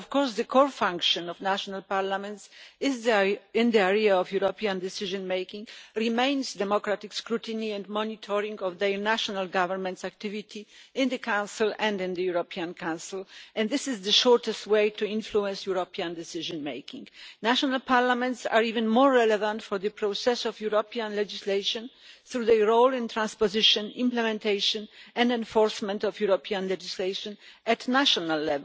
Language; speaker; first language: English; non-native, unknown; Polish